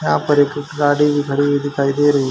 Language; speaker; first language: Hindi; native; Hindi